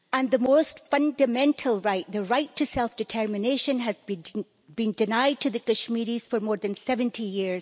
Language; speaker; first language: English; native; English